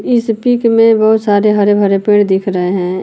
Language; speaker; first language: Hindi; native; Hindi